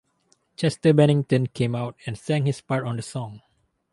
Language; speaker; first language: English; non-native, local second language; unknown